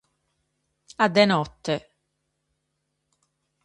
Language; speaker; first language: Sardinian; native; Sardinian